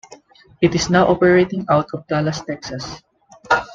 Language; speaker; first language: English; non-native, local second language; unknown